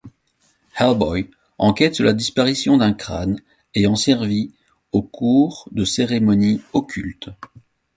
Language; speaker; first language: French; native; French